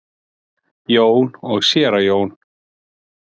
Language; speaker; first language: Icelandic; native; Icelandic